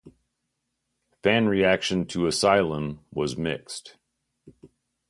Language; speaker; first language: English; native; English